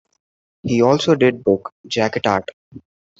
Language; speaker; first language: English; non-native, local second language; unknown